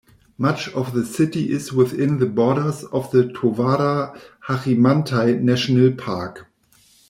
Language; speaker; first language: English; non-native, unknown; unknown